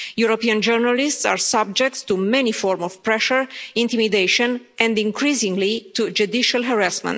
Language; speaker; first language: English; non-native, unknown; Romanian